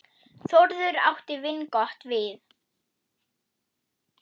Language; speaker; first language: Icelandic; non-native, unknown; German